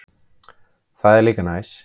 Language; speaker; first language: Icelandic; native; Icelandic